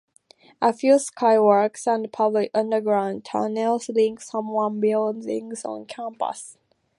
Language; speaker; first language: English; native; English